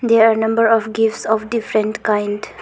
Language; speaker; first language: English; non-native, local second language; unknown